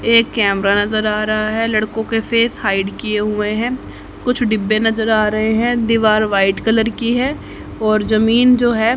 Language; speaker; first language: Hindi; native; Hindi